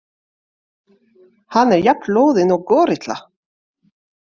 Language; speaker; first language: Icelandic; non-native, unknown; French